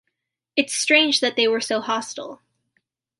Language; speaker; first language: English; native; English